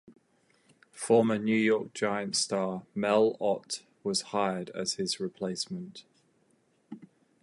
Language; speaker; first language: English; native; English